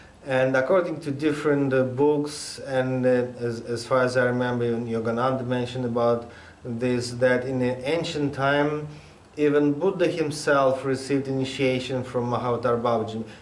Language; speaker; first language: English; non-native, fluent; Russian